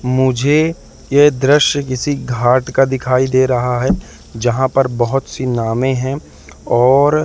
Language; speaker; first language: Hindi; native; Hindi